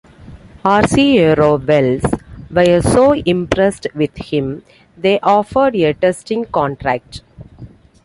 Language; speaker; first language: English; non-native, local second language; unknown